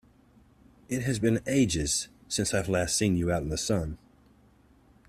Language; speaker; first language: English; native; English